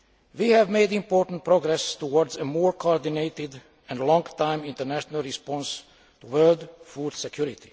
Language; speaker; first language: English; non-native, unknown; Hungarian